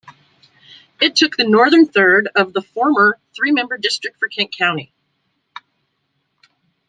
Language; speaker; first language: English; native; English